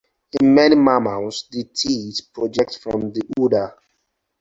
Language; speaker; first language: English; non-native, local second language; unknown